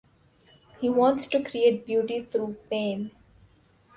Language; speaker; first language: English; non-native, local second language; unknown